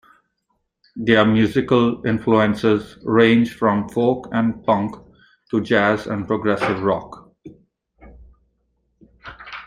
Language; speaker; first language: English; non-native, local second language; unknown